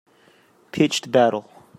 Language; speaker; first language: English; native; English